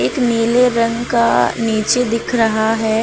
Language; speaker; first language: Hindi; native; Hindi